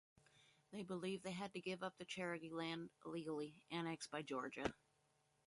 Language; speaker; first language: English; native; English